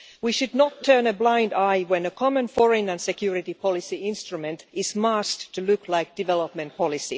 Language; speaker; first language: English; non-native, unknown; Finnish